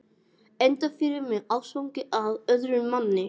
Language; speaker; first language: Icelandic; non-native, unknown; English